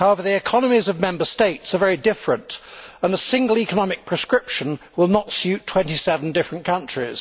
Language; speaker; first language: English; native; English